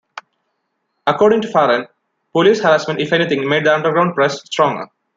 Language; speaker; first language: English; non-native, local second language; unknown